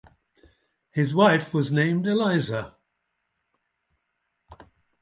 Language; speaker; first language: English; native; English